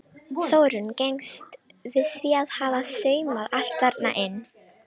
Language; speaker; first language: Icelandic; non-native, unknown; Romanian